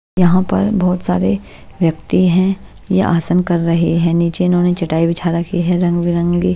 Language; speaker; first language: Hindi; native; Hindi